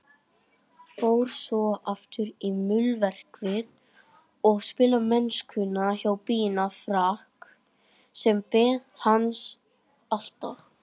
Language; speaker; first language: Icelandic; native; Icelandic